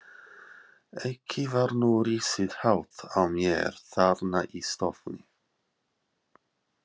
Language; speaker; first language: Icelandic; non-native, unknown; English